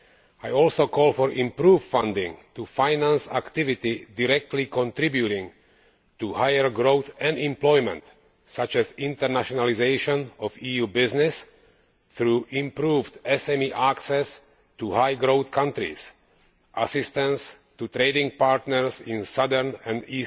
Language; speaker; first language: English; non-native, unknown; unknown